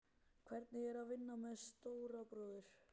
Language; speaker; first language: Icelandic; native; Icelandic